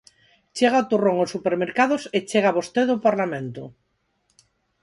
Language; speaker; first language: Galician; non-native, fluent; Spanish